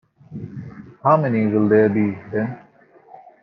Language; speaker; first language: English; non-native, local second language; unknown